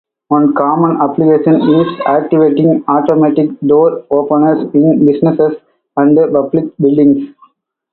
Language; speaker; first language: English; non-native, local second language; Tamil